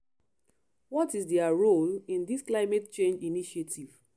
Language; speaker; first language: English; non-native, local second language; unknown